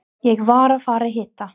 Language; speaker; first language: Icelandic; non-native, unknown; English